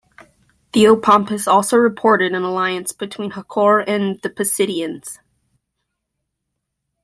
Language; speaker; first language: English; native; English